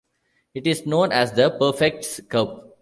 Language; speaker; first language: English; non-native, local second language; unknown